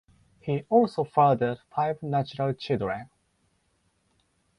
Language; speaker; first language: English; non-native, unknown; Japanese